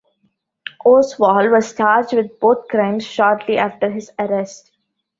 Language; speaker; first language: English; non-native, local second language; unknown